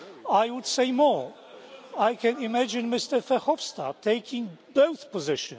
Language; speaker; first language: English; non-native, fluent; Polish